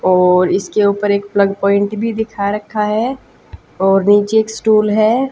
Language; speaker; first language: Hindi; native; Hindi